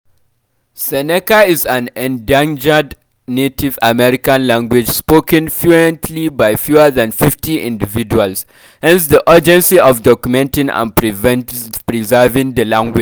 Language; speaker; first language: English; non-native, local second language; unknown